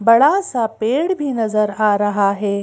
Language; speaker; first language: Hindi; native; Hindi